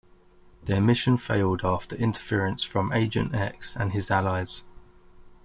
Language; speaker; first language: English; native; English